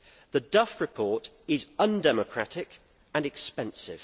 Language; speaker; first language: English; native; English